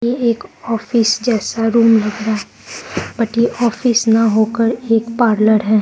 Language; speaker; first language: Hindi; non-native, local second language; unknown